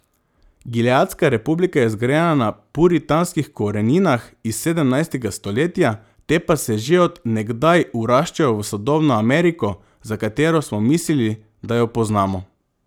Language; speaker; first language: Slovenian; non-native, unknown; Macedonian